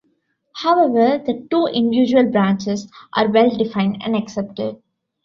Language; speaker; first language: English; non-native, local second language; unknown